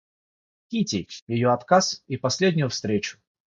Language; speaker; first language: Russian; non-native, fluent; Georgian